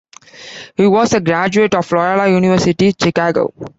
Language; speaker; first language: English; non-native, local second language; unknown